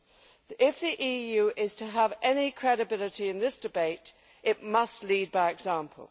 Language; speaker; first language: English; native; English